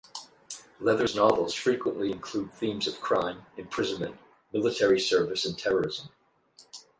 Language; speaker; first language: English; native; English